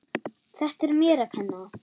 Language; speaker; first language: Icelandic; non-native, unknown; German